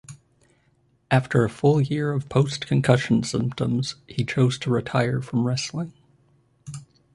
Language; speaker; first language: English; native; English